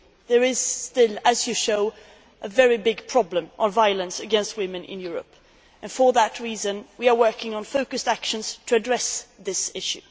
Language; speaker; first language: English; non-native, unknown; Swedish